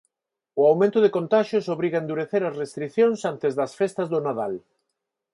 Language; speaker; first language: Galician; non-native, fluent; Spanish